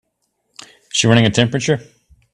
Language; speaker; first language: English; native; English